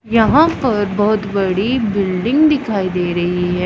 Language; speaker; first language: Hindi; non-native, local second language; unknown